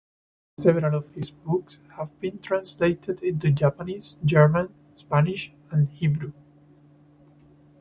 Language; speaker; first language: English; non-native, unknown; Spanish